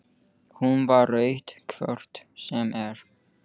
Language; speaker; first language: Icelandic; non-native, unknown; English